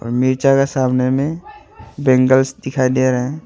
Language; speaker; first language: Hindi; non-native, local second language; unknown